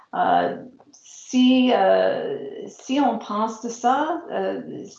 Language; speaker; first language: French; native; French